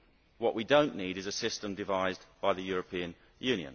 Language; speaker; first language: English; native; English